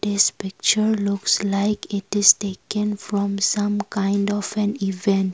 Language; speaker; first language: English; non-native, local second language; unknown